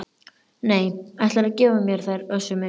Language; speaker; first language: Icelandic; native; Icelandic